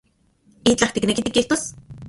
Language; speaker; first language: Central Puebla Nahuatl; non-native, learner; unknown